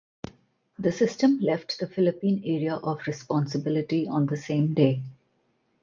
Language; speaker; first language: English; non-native, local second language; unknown